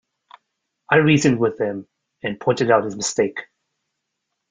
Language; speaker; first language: English; native; English